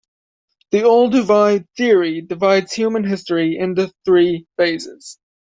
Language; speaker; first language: English; native; English